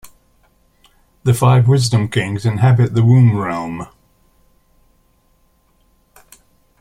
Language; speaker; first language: English; native; English